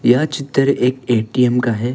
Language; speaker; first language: Hindi; non-native, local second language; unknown